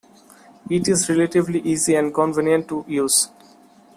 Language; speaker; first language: English; non-native, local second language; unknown